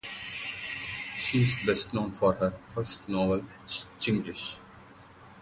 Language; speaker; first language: English; non-native, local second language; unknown